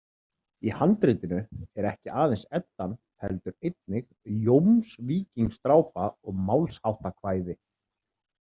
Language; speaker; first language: Icelandic; native; Icelandic